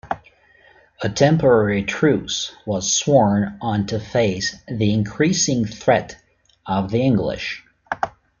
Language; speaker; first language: English; native; English